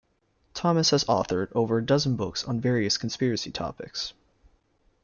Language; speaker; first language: English; native; English